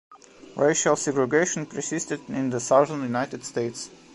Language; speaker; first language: English; non-native, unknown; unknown